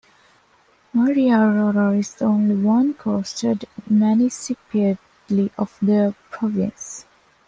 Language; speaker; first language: English; non-native, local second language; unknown